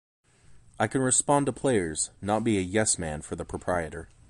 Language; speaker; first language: English; native; English